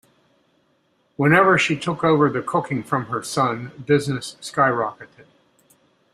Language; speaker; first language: English; native; English